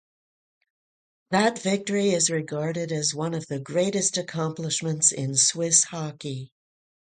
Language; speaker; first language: English; native; English